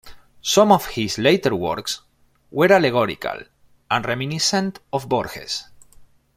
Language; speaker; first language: English; non-native, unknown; Spanish